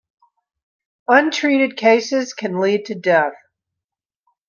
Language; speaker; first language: English; native; English